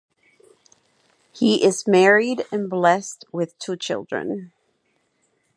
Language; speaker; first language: English; non-native, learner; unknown